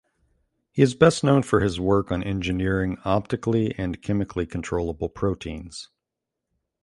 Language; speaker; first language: English; native; English